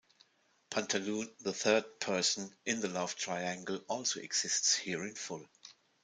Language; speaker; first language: English; non-native, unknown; German